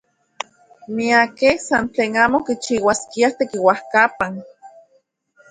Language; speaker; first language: Central Puebla Nahuatl; native; Central Puebla Nahuatl